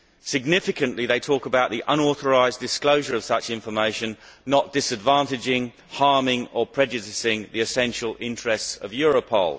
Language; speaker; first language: English; native; English